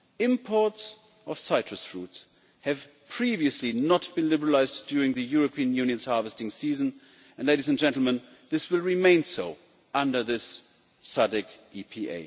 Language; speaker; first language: English; non-native, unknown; German